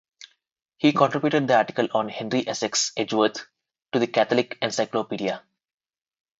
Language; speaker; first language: English; non-native, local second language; Telugu